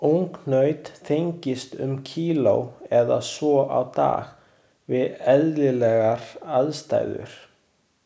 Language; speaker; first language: Icelandic; non-native, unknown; Chinese